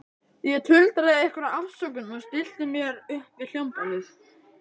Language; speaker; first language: Icelandic; native; Icelandic